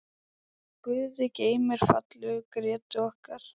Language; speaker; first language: Icelandic; native; Icelandic